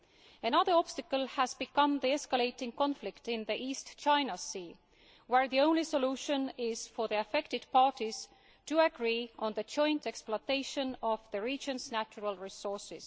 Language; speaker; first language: English; non-native, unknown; Estonian